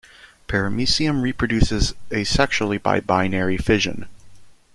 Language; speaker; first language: English; native; English